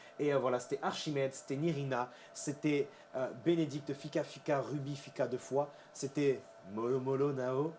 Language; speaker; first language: French; native; French